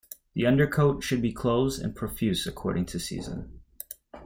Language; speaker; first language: English; native; English